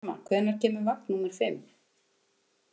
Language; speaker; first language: Icelandic; native; Icelandic